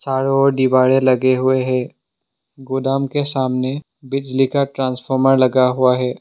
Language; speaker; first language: Hindi; non-native, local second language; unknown